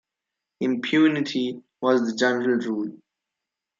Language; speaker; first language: English; non-native, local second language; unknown